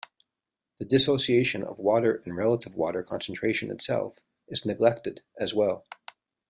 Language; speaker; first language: English; native; English